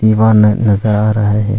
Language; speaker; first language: Hindi; non-native, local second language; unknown